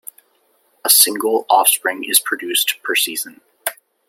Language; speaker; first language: English; native; English